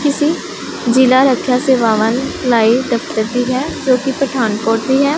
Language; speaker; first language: Hindi; non-native, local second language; Punjabi